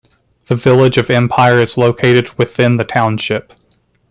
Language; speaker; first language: English; native; English